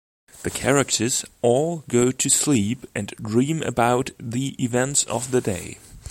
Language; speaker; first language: English; non-native, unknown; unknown